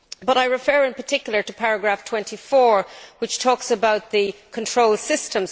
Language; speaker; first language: English; native; English